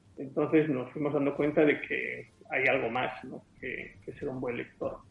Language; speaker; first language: Spanish; native; Spanish